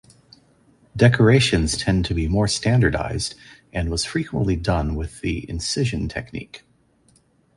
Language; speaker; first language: English; native; English